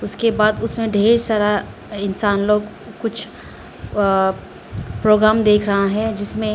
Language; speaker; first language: Hindi; early bilingual, other home language; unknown